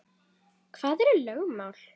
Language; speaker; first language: Icelandic; native; Icelandic